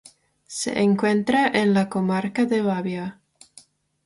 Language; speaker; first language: Spanish; non-native, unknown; Czech